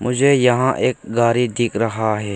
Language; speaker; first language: Hindi; non-native, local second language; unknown